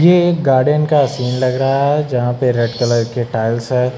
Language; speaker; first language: Hindi; native; Hindi